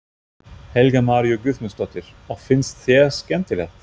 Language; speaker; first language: Icelandic; non-native, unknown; German